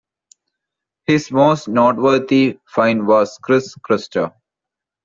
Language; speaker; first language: English; non-native, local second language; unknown